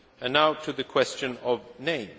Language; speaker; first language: English; non-native, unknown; Swedish